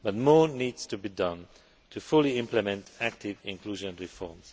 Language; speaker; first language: English; non-native, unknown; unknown